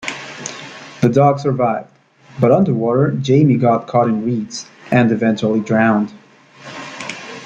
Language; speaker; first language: English; native; English